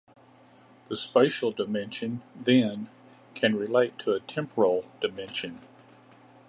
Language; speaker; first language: English; native; English